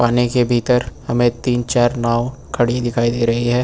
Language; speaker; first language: Hindi; native; Hindi